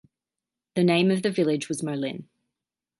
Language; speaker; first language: English; native; English